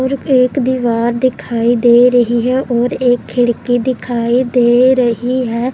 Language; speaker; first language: Hindi; non-native, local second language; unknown